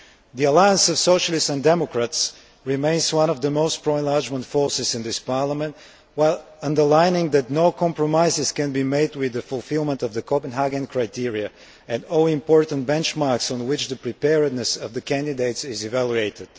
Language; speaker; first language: English; non-native, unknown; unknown